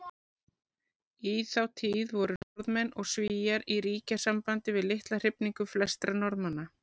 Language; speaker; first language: Icelandic; native; Icelandic